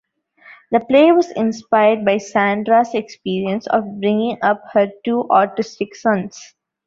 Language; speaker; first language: English; non-native, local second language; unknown